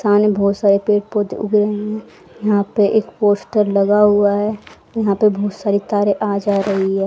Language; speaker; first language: Hindi; native; Hindi